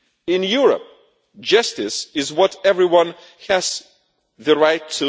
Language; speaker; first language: English; non-native, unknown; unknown